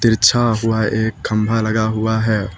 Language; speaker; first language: Hindi; native; Hindi